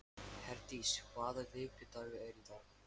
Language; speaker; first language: Icelandic; non-native, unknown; Lithuanian